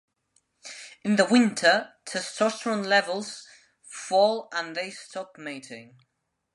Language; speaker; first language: English; non-native, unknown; Spanish